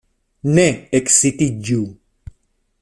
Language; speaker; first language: Esperanto; non-native, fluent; Spanish